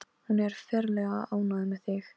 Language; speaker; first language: Icelandic; non-native, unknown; Polish